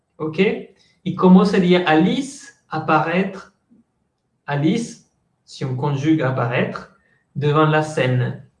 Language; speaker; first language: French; non-native, fluent; Spanish